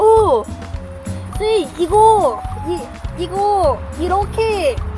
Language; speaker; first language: Korean; non-native, learner; English